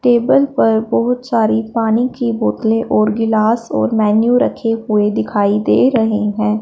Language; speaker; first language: Hindi; non-native, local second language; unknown